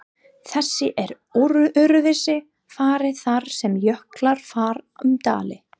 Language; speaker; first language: Icelandic; non-native, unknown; English